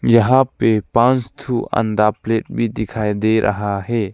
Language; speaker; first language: Hindi; non-native, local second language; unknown